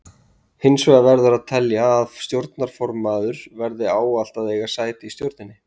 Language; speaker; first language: Icelandic; native; Icelandic